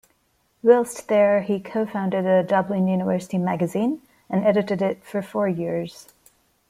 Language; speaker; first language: English; non-native, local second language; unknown